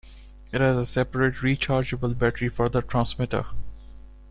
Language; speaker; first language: English; non-native, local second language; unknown